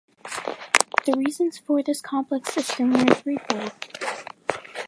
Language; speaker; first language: English; native; English